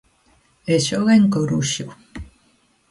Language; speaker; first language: Galician; native; Galician